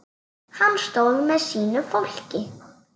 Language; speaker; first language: Icelandic; native; Icelandic